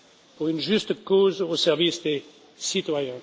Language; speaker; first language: French; non-native, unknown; German